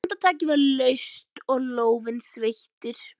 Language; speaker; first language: Icelandic; native; Icelandic